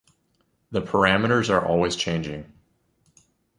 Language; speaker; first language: English; native; English